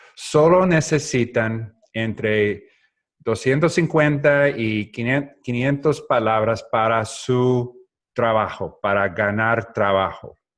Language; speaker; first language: Spanish; non-native, learner; English